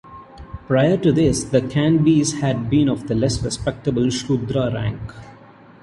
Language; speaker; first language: English; non-native, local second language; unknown